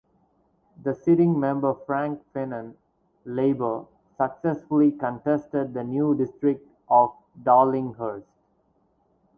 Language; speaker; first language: English; non-native, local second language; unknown